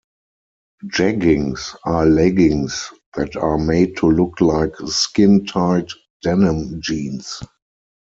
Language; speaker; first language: English; non-native, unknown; German